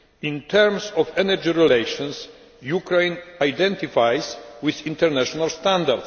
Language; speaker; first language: English; non-native, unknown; Polish